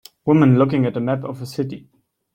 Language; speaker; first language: English; non-native, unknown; German